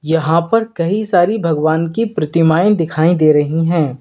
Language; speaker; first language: Hindi; native; Hindi